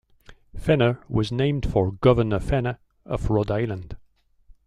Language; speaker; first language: English; non-native, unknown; French